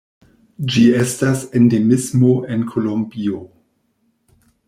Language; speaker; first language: Esperanto; non-native, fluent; German